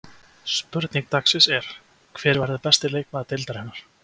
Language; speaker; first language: Icelandic; native; Icelandic